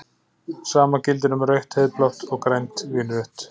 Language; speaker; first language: Icelandic; native; Icelandic